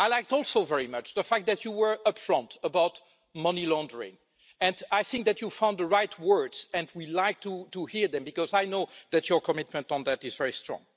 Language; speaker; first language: English; non-native, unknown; French